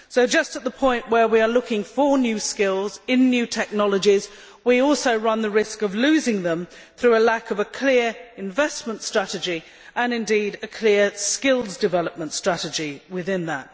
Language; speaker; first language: English; native; English